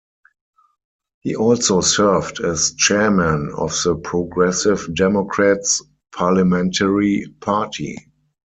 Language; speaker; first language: English; non-native, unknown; German